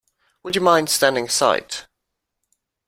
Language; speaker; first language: English; non-native, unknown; German